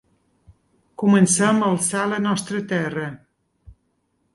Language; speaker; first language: Catalan; native; Catalan